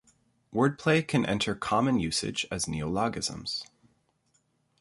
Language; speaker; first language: English; native; English